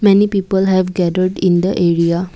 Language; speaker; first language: English; non-native, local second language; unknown